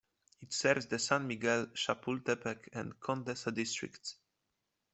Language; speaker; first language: English; non-native, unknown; Polish